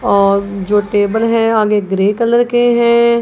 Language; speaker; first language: Hindi; non-native, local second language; Punjabi